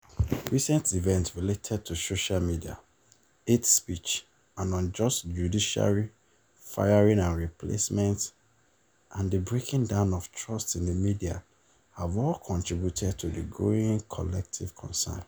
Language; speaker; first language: English; non-native, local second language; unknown